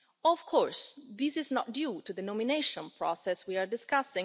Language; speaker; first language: English; non-native, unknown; Italian